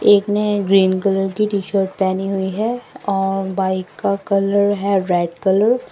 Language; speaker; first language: Hindi; non-native, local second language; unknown